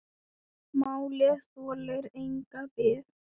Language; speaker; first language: Icelandic; non-native, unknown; Thai